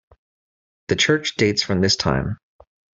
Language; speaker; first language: English; native; English